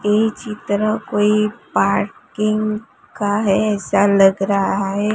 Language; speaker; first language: Hindi; non-native, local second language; Gujarati